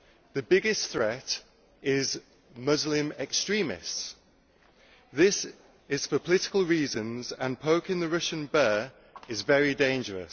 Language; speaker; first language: English; native; English